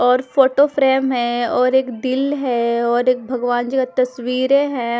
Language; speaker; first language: Hindi; non-native, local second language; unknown